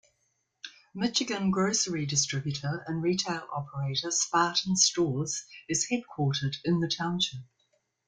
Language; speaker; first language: English; native; English